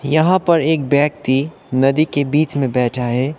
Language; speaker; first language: Hindi; non-native, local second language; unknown